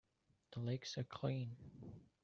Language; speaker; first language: English; non-native, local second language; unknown